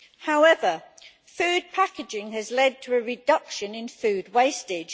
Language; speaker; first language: English; native; English